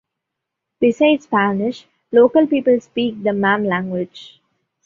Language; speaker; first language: English; non-native, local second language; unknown